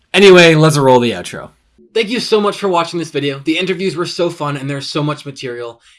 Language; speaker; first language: English; native; English